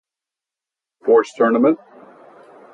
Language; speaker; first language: English; native; English